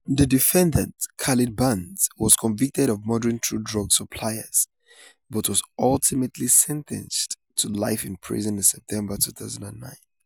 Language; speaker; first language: English; non-native, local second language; Yoruba